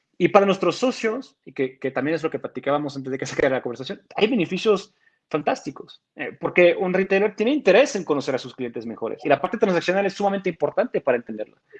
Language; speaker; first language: Spanish; non-native, fluent; French